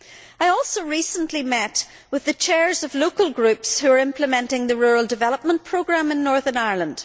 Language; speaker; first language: English; native; English